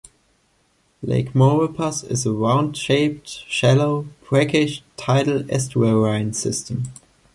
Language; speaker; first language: English; non-native, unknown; German